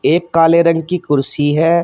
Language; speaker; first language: Hindi; native; Hindi